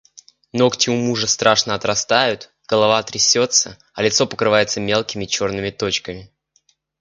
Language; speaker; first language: Russian; native; Russian